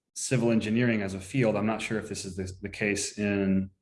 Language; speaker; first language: English; native; English